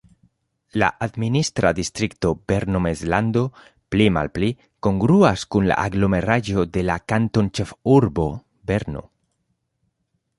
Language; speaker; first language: Esperanto; non-native, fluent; Spanish